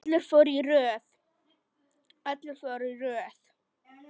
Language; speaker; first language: Icelandic; non-native, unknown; Polish